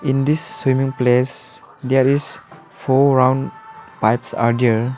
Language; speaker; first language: English; non-native, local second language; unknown